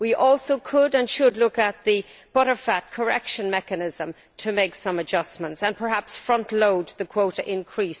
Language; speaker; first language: English; native; English